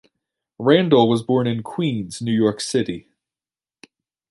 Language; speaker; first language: English; native; English